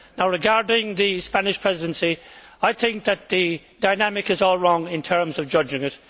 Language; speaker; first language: English; native; English